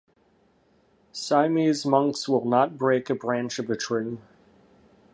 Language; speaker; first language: English; native; English